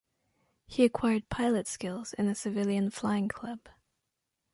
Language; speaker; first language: English; non-native, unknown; French